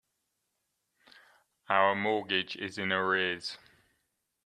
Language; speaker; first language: English; native; English